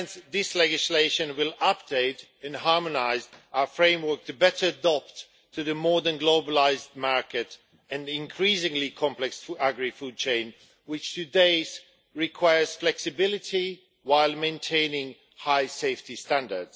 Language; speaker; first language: English; non-native, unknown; Swedish